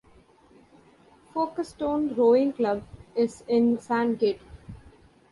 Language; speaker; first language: English; non-native, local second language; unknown